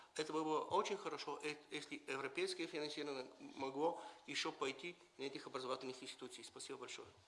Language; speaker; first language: Russian; non-native, related language; Bulgarian